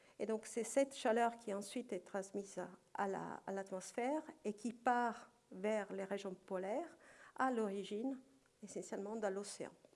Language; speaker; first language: French; non-native, fluent; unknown